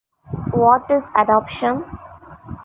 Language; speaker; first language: English; non-native, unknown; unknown